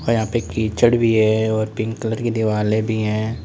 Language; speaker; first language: Hindi; native; Hindi